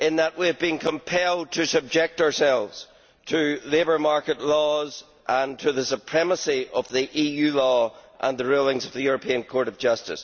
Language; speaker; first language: English; native; English